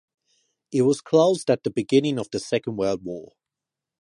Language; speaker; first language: English; non-native, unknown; Japanese